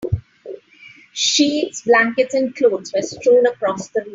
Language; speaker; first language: English; non-native, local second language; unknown